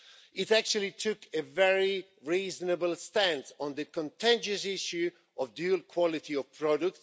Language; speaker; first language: English; non-native, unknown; Swedish